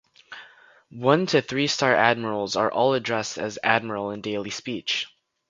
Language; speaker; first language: English; native; English